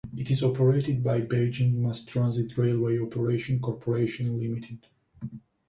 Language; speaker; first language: English; non-native, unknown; Georgian